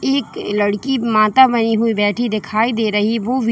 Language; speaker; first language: Hindi; native; Hindi